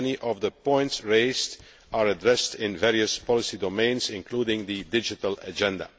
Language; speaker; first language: English; non-native, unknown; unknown